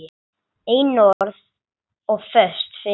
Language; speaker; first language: Icelandic; non-native, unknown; English